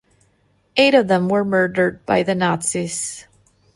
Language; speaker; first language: English; non-native, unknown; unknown